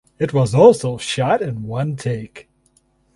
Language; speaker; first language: English; native; English